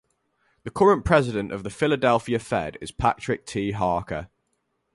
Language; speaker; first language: English; native; English